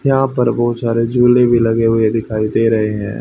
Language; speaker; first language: Hindi; native; Hindi